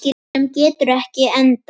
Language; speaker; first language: Icelandic; native; Icelandic